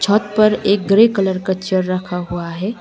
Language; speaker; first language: Hindi; non-native, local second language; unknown